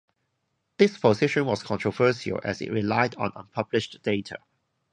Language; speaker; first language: English; non-native, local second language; Cantonese